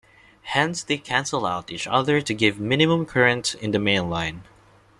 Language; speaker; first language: English; non-native, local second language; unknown